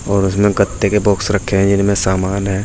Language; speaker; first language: Hindi; native; Hindi